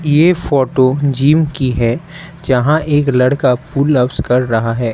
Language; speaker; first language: Hindi; non-native, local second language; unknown